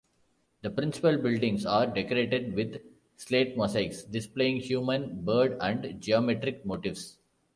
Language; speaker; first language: English; non-native, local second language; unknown